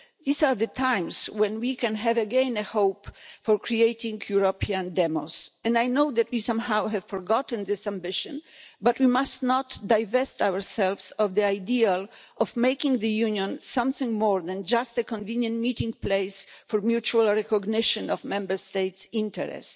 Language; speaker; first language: English; non-native, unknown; Polish